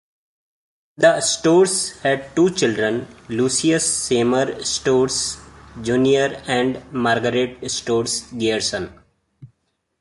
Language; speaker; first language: English; non-native, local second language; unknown